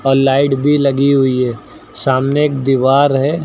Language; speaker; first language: Hindi; native; Hindi